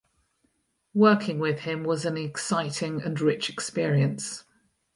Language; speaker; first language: English; native; English